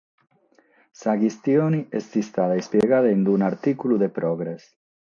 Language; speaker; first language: Sardinian; non-native, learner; Catalan